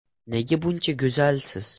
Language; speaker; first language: Uzbek; non-native, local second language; Russian